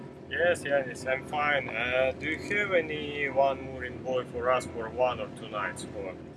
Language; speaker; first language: English; non-native, learner; Russian